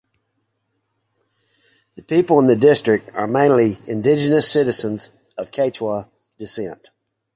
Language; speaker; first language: English; native; English